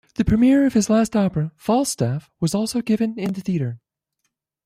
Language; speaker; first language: English; native; English